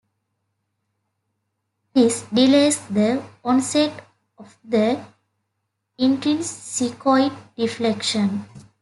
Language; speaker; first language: English; native; English